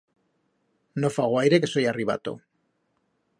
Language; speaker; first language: Aragonese; native; Aragonese